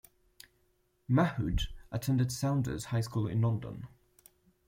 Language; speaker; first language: English; non-native, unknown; French